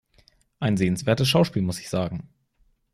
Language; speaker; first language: German; native; German